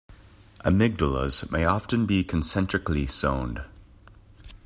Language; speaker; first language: English; native; English